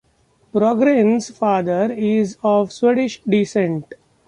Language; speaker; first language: English; non-native, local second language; Marathi